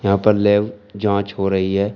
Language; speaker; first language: Hindi; native; Hindi